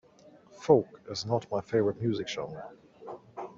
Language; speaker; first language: English; native; English